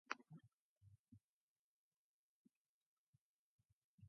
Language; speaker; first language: English; non-native, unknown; Mongolian